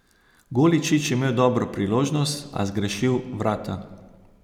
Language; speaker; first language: Slovenian; native; Slovenian